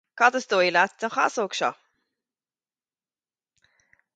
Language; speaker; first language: Irish; native; Irish